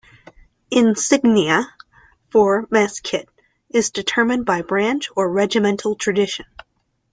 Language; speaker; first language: English; native; English